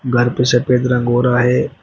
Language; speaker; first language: Hindi; native; Hindi